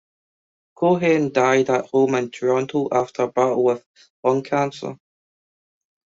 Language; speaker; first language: English; native; English